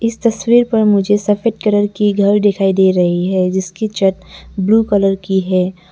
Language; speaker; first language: Hindi; non-native, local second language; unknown